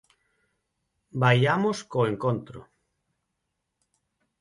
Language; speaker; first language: Galician; non-native, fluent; Spanish